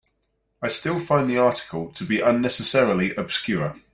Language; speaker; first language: English; native; English